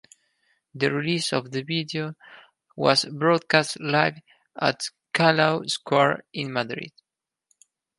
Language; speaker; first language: English; non-native, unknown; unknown